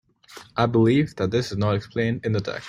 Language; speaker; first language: English; non-native, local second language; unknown